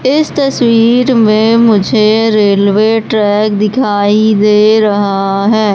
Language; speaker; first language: Hindi; native; Hindi